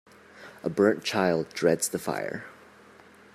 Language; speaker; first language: English; native; English